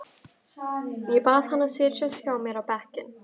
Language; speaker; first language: Icelandic; native; Icelandic